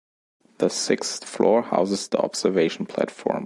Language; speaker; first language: English; non-native, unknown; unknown